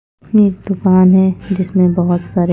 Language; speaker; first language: Hindi; non-native, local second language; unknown